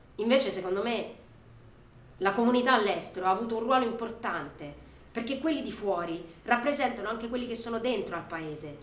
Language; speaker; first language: Italian; non-native, fluent; Arabic